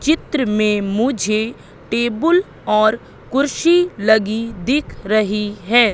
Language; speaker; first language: Hindi; native; Hindi